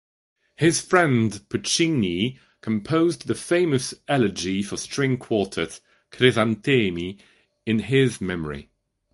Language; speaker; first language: English; non-native, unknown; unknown